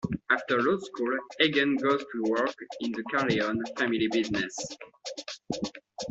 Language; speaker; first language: English; non-native, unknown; French